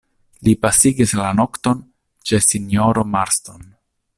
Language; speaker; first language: Esperanto; non-native, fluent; Italian